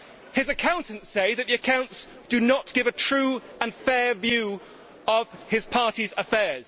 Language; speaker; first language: English; native; English